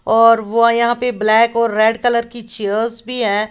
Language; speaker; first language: Hindi; native; Hindi